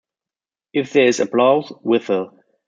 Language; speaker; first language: English; non-native, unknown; German